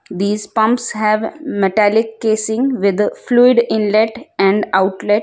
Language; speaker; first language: English; non-native, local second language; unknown